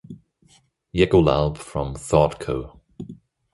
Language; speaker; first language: English; non-native, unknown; German